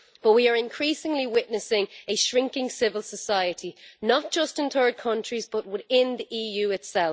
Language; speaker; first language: English; native; English